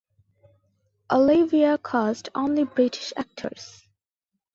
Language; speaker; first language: English; non-native, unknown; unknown